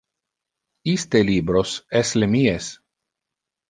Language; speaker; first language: Interlingua; non-native, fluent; Italian